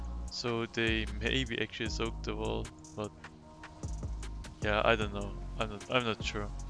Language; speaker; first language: English; non-native, fluent; German